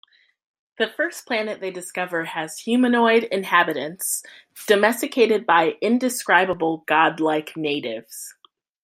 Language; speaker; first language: English; native; English